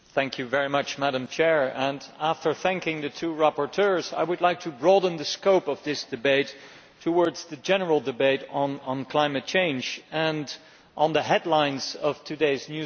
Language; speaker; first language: English; non-native, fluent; Dutch